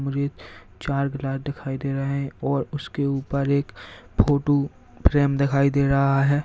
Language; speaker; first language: Hindi; native; Hindi